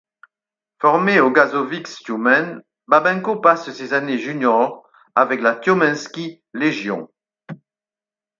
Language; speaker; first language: French; native; French